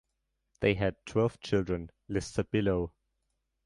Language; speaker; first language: English; non-native, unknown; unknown